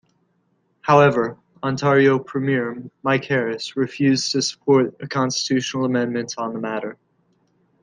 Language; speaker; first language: English; native; English